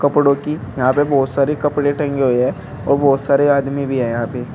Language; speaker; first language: Hindi; native; Hindi